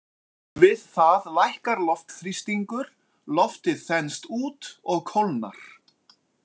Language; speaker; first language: Icelandic; native; Icelandic